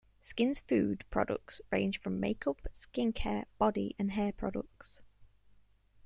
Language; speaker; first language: English; native; English